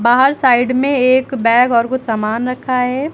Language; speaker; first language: Hindi; native; Hindi